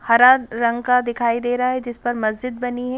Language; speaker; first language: Hindi; native; Hindi